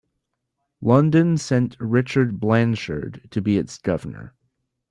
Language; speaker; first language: English; native; English